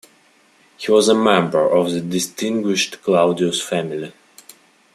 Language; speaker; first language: English; non-native, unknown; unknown